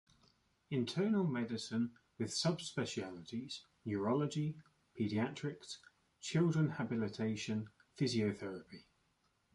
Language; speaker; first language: English; native; English